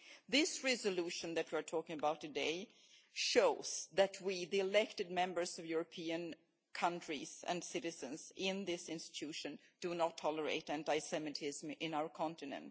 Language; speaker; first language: English; non-native, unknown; Swedish